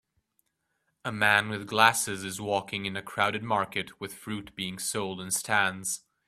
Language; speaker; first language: English; native; English